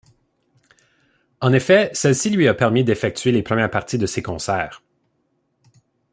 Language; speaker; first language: French; native; French